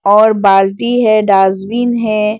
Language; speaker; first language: Hindi; non-native, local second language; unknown